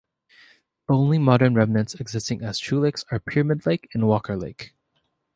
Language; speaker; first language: English; native; English